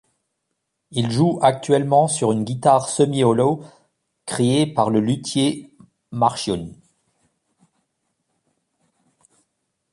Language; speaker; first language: French; non-native, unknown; German